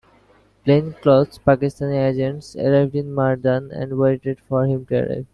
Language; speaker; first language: English; non-native, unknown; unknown